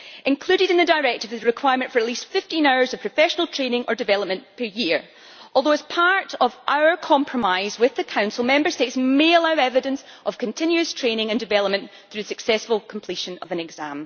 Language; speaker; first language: English; native; English